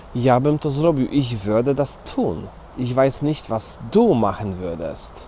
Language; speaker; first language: German; non-native, fluent; Polish